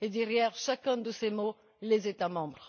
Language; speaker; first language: French; non-native, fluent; Bulgarian